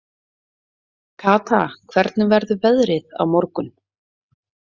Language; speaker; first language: Icelandic; native; Icelandic